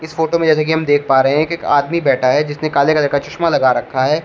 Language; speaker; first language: Hindi; native; Hindi